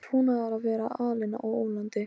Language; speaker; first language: Icelandic; non-native, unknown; Polish